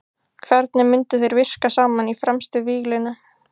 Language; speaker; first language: Icelandic; native; Icelandic